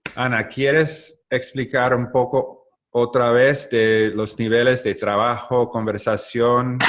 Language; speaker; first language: Spanish; non-native, learner; English